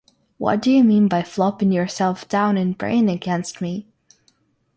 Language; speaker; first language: English; non-native, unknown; Russian